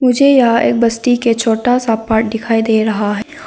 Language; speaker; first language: Hindi; non-native, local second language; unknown